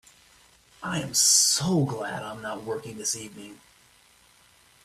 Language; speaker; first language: English; native; English